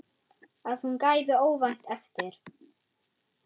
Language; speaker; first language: Icelandic; non-native, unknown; German